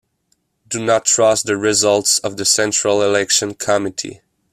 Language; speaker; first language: English; non-native, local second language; French